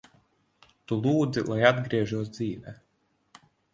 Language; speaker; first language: Latvian; native; Latvian